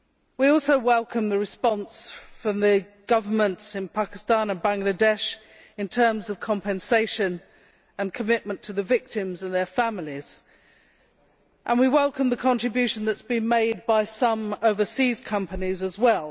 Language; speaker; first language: English; native; English